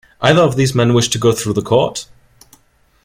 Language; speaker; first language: English; non-native, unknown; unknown